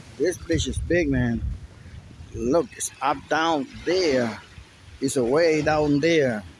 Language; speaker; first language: English; non-native, local second language; Spanish